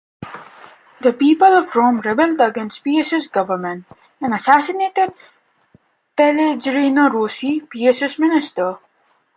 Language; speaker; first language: English; non-native, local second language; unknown